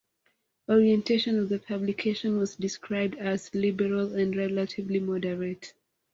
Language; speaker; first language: English; non-native, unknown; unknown